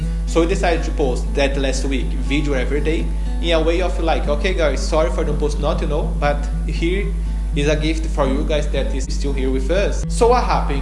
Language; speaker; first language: English; non-native, learner; Portuguese